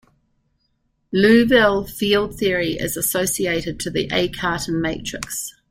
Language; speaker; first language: English; native; English